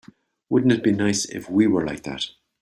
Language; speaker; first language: English; native; English